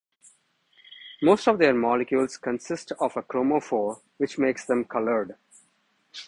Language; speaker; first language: English; non-native, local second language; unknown